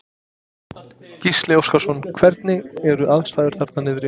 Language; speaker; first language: Icelandic; non-native, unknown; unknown